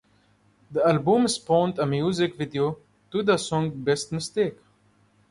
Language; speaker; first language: English; non-native, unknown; Arabic